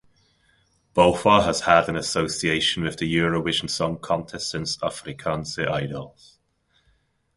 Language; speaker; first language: English; non-native, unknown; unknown